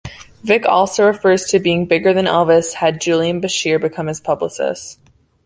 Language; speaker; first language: English; native; English